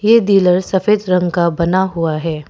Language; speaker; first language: Hindi; non-native, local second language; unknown